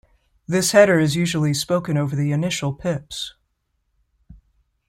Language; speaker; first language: English; native; English